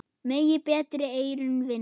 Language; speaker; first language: Icelandic; non-native, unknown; German